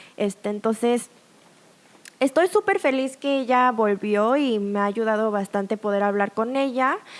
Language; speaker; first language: Spanish; early bilingual, other home language; Korean